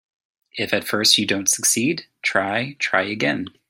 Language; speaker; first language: English; native; English